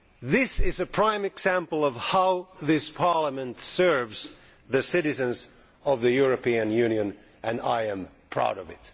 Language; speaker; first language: English; non-native, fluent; Finnish